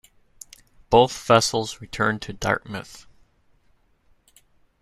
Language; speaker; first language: English; native; English